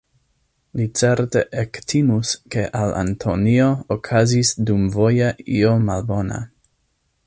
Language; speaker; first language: Esperanto; non-native, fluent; English